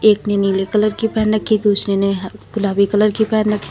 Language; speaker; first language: Hindi; native; Hindi